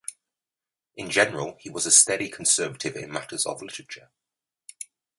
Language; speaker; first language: English; native; English